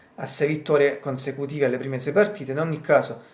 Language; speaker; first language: Italian; native; Italian